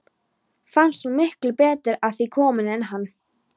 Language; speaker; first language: Icelandic; non-native, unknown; Polish